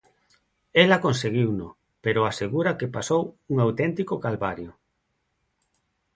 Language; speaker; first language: Galician; non-native, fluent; Spanish